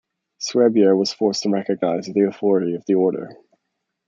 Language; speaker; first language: English; native; English